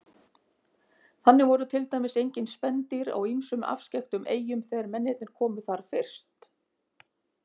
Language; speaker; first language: Icelandic; native; Icelandic